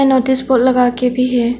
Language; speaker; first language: Hindi; non-native, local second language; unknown